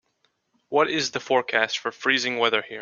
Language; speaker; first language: English; native; English